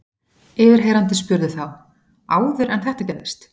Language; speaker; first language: Icelandic; native; Icelandic